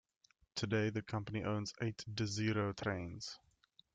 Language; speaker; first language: English; native; English